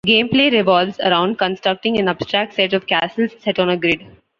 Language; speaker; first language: English; non-native, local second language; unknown